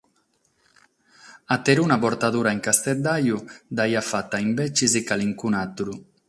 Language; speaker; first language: Sardinian; non-native, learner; Catalan